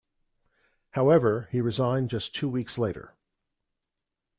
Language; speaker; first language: English; native; English